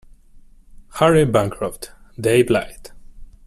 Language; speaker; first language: English; non-native, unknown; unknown